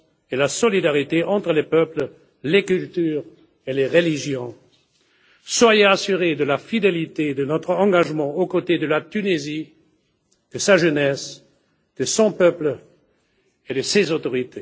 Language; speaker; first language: French; non-native, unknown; German